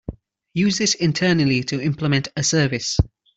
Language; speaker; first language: English; native; English